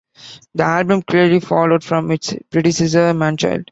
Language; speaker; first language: English; non-native, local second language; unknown